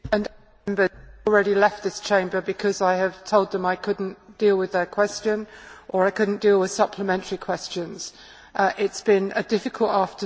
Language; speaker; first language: English; native; English